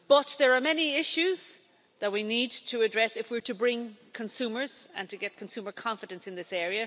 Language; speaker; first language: English; native; English